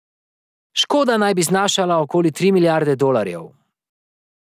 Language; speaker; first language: Slovenian; native; Slovenian